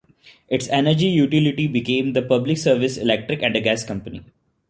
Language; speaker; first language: English; non-native, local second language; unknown